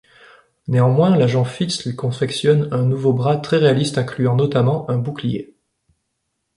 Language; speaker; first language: French; native; French